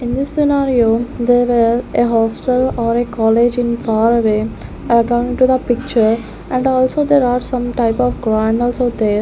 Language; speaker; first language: English; non-native, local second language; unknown